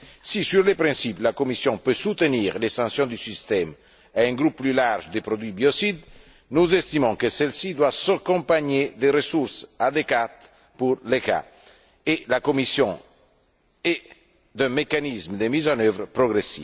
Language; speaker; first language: French; non-native, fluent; Italian